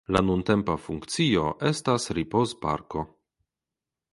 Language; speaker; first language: Esperanto; non-native, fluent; Polish